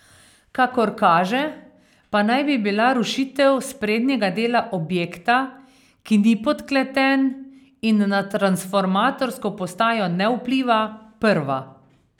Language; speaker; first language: Slovenian; native; Slovenian